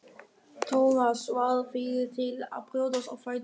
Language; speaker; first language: Icelandic; non-native, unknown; German